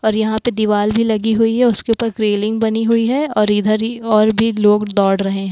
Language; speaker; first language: Hindi; native; Hindi